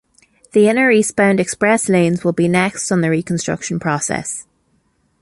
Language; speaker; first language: English; native; English